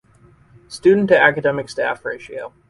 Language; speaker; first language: English; native; English